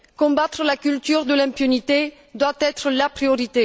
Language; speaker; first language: French; non-native, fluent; Bulgarian